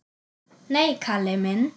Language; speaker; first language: Icelandic; non-native, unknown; German